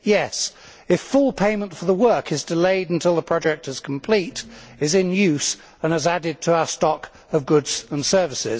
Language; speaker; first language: English; native; English